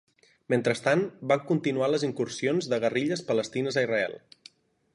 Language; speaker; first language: Catalan; native; Catalan